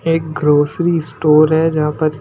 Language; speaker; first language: Hindi; non-native, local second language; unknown